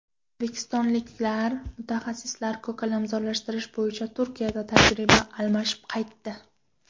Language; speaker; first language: Uzbek; non-native, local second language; Kara-Kalpak